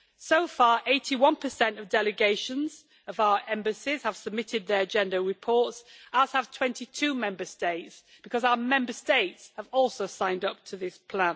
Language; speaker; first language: English; native; English